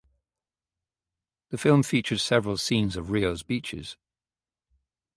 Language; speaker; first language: English; native; English